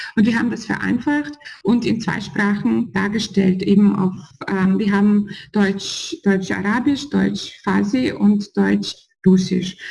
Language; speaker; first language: German; non-native, fluent; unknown